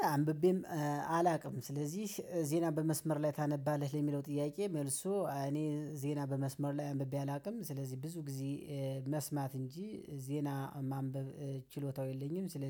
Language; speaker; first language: Amharic; native; Amharic